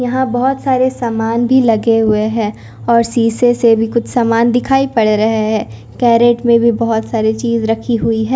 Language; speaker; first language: Hindi; non-native, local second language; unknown